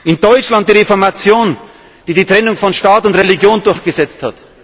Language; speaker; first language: German; native; German